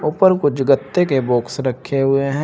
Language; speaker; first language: Hindi; native; Hindi